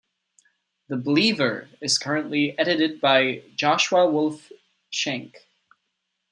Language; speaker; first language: English; non-native, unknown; Czech